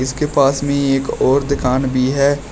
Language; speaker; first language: Hindi; native; Hindi